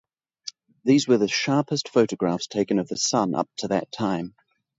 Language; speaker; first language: English; native; English